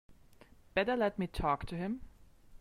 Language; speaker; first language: English; non-native, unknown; German